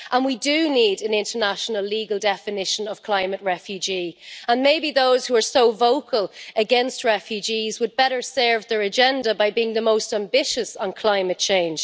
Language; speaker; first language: English; native; English